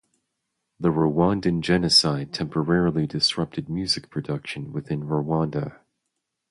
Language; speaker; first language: English; native; English